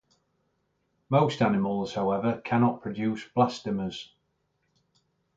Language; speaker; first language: English; native; English